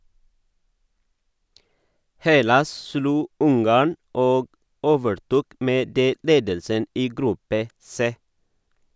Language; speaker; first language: Norwegian; non-native, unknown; Oromo